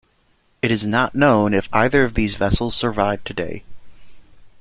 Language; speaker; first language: English; native; English